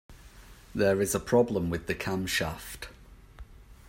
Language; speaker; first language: English; native; English